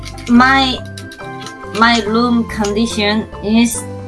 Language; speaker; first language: English; non-native, learner; Korean